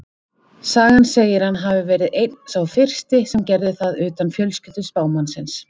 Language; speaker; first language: Icelandic; native; Icelandic